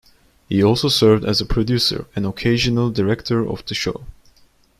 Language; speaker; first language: English; non-native, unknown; Turkish